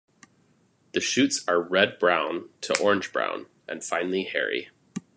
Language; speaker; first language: English; native; English